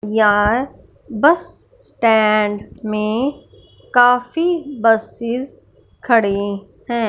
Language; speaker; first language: Hindi; non-native, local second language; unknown